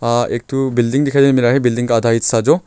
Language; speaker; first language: Hindi; non-native, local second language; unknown